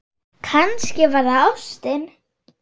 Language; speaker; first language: Icelandic; non-native, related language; Swedish